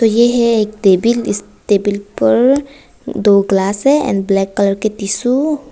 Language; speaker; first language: Hindi; non-native, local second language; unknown